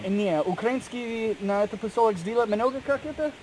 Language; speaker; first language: Russian; non-native, learner; English